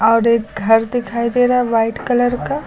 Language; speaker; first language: Hindi; native; Hindi